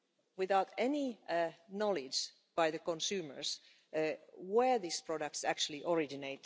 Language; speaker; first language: English; non-native, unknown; Finnish